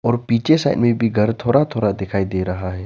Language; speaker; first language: Hindi; non-native, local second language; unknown